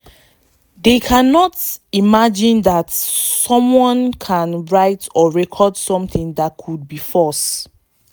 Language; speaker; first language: English; non-native, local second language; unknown